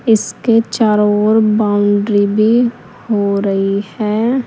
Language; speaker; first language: Hindi; native; Hindi